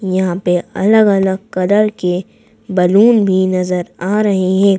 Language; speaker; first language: Hindi; native; Hindi